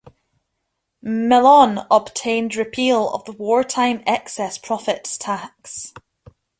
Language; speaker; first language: English; native; English